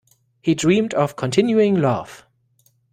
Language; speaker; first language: English; non-native, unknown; German